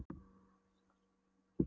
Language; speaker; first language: Icelandic; non-native, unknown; Polish